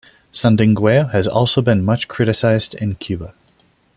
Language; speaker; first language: English; non-native, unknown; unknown